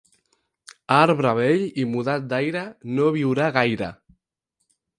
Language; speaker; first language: Catalan; non-native, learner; Spanish